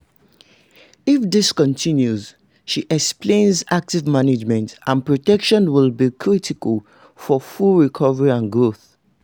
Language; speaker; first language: English; non-native, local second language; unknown